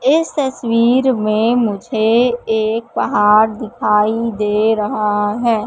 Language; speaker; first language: Hindi; native; Hindi